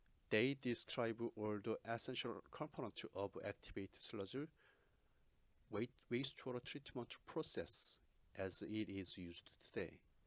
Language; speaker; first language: English; non-native, fluent; Korean